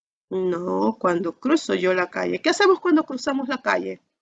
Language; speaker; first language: Spanish; native; Spanish